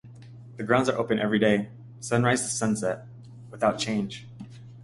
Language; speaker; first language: English; native; English